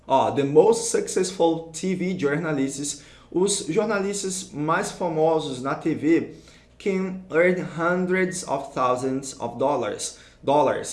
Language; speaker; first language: English; non-native, fluent; Portuguese